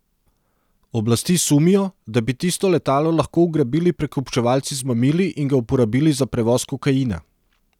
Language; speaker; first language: Slovenian; non-native, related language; Serbian